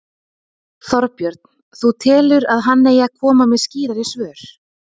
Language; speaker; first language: Icelandic; native; Icelandic